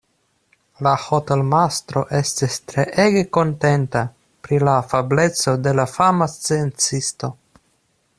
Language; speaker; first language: Esperanto; non-native, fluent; Russian